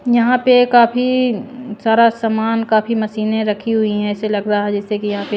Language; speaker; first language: Hindi; non-native, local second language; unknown